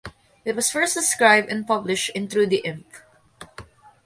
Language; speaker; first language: English; non-native, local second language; Filipino